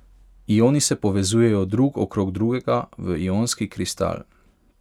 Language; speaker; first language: Slovenian; non-native, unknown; Hungarian